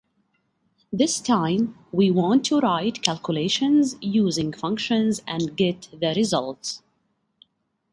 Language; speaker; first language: English; native; English